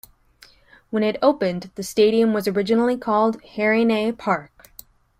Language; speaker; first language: English; native; English